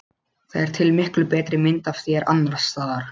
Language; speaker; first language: Icelandic; non-native, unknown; Polish